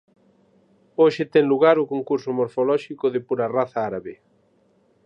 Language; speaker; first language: Galician; native; Galician